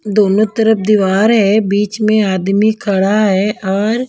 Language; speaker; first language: Hindi; non-native, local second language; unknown